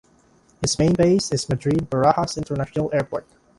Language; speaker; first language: English; non-native, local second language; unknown